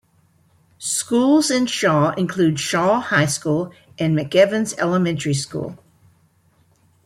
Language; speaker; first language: English; native; English